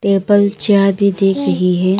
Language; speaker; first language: Hindi; non-native, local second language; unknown